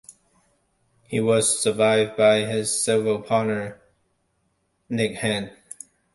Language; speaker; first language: English; non-native, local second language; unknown